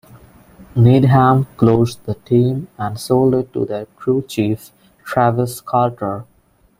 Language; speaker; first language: English; non-native, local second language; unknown